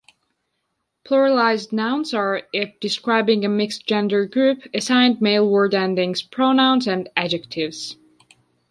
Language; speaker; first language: English; non-native, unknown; Georgian